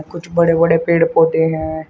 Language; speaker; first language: Hindi; native; Hindi